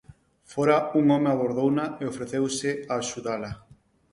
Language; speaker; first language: Galician; non-native, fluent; Spanish